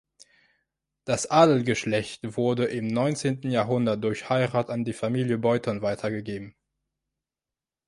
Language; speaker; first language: German; non-native, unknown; French